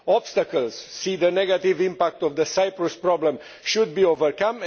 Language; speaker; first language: English; non-native, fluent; Romanian